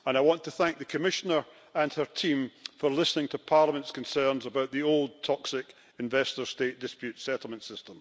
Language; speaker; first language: English; native; English